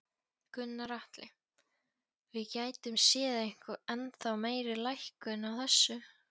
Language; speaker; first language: Icelandic; non-native, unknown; Polish